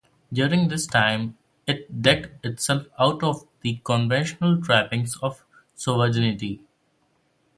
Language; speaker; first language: English; non-native, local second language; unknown